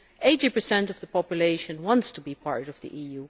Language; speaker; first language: English; non-native, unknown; Dutch